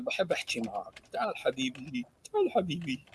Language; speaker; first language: Arabic; early bilingual, other home language; English